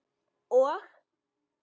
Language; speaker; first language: Icelandic; non-native, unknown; Polish